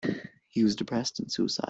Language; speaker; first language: English; native; English